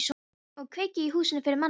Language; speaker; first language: Icelandic; non-native, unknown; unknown